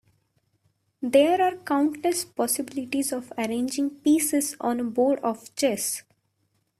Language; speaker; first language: English; non-native, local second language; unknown